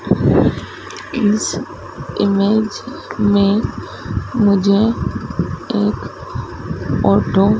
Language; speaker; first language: Hindi; native; Hindi